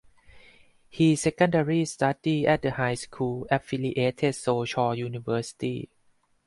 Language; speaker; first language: English; non-native, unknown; Thai